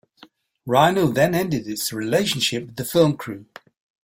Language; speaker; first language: English; native; English